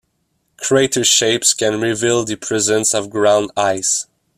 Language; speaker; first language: English; non-native, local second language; French